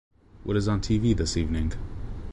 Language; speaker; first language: English; native; English